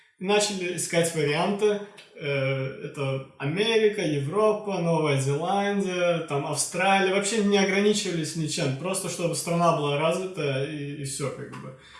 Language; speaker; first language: Russian; non-native, local second language; Azerbaijani